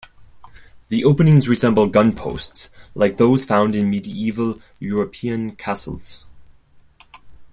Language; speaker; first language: English; non-native, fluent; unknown